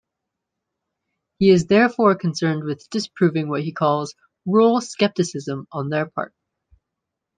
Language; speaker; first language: English; native; English